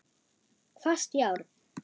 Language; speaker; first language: Icelandic; non-native, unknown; German